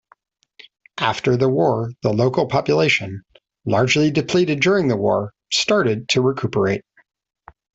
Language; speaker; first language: English; native; English